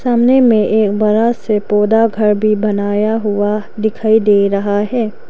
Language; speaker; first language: Hindi; non-native, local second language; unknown